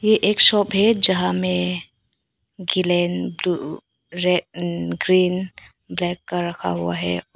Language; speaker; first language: Hindi; early bilingual, other home language; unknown